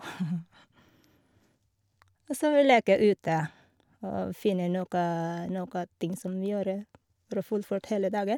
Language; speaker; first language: Norwegian; non-native, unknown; Filipino